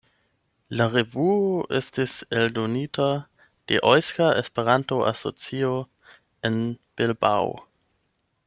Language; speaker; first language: Esperanto; non-native, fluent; German